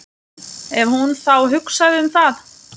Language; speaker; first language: Icelandic; non-native, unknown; Lithuanian